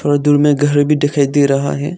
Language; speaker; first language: Hindi; non-native, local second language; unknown